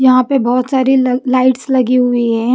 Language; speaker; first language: Hindi; non-native, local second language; Punjabi